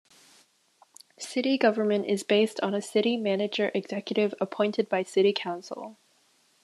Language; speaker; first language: English; native; English